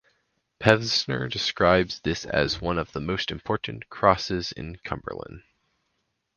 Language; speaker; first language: English; native; English